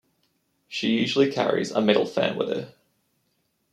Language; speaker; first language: English; native; English